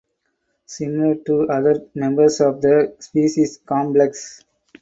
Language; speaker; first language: English; non-native, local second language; Tamil